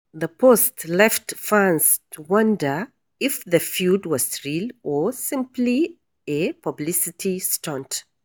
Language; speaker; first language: English; non-native, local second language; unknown